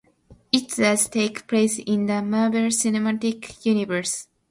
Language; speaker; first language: English; non-native, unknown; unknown